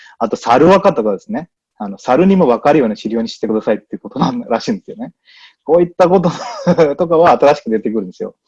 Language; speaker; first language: Japanese; non-native, fluent; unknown